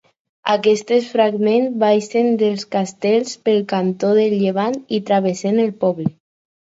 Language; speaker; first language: Catalan; non-native, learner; Spanish